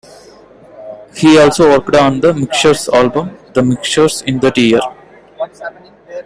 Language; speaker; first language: English; non-native, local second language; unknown